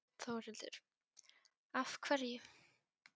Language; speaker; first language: Icelandic; non-native, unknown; Polish